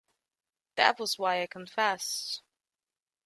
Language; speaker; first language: English; native; English